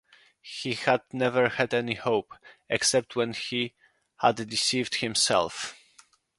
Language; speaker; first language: English; non-native, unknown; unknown